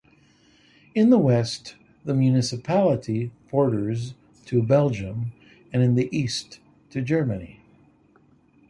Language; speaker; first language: English; native; English